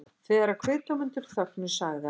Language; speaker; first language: Icelandic; native; Icelandic